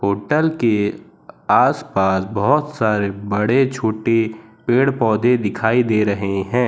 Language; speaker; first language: Hindi; non-native, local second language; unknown